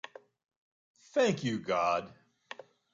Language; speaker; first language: English; native; English